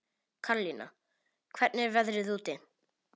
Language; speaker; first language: Icelandic; non-native, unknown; Polish